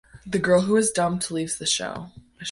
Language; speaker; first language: English; native; English